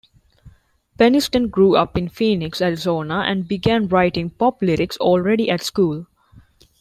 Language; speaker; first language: English; non-native, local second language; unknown